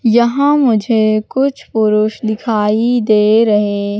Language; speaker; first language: Hindi; native; Hindi